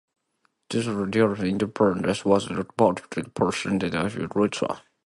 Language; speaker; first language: English; non-native, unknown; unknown